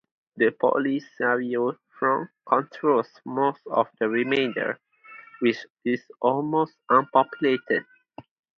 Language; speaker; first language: English; non-native, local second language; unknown